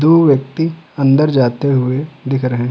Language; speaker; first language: Hindi; native; Hindi